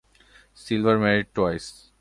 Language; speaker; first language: English; non-native, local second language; Bangla